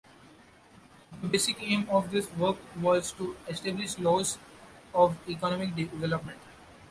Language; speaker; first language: English; non-native, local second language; Marathi